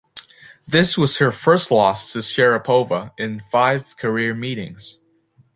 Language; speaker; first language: English; native; English